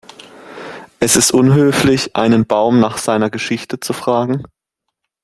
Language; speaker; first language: German; native; German